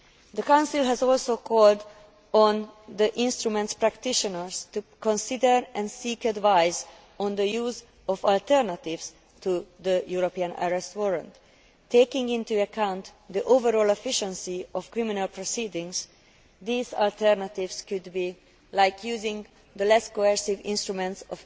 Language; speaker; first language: English; non-native, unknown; Hungarian